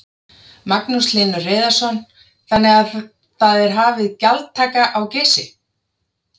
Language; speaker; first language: Icelandic; native; Icelandic